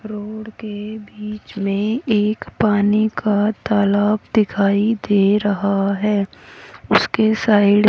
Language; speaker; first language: Hindi; native; Hindi